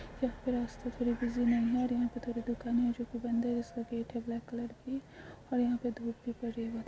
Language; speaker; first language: Hindi; non-native, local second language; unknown